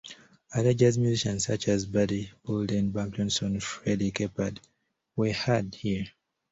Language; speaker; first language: English; native; English